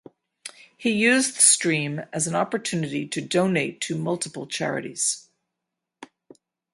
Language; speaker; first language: English; native; English